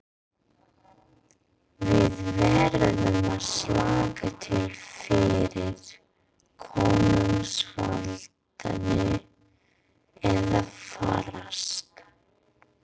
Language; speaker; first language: Icelandic; non-native, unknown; English